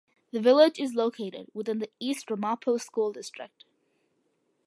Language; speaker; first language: English; early bilingual, other home language; Malayalam